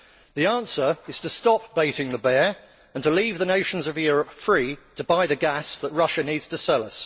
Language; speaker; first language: English; native; English